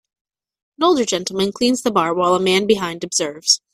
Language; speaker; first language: English; native; English